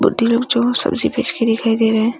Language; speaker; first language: Hindi; non-native, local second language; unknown